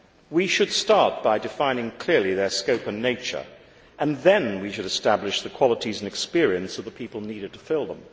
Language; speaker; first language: English; native; English